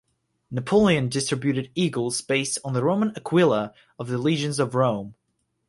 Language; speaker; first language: English; non-native, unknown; Russian